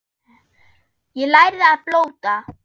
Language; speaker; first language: Icelandic; non-native, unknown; German